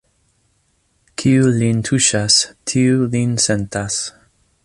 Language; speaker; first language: Esperanto; non-native, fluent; English